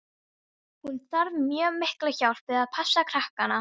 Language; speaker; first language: Icelandic; non-native, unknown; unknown